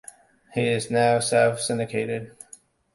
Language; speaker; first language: English; non-native, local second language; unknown